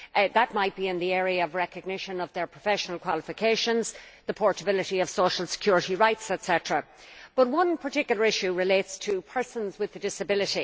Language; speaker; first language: English; native; English